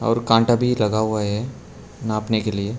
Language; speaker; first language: Hindi; non-native, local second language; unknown